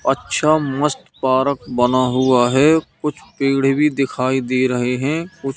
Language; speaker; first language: Hindi; native; Hindi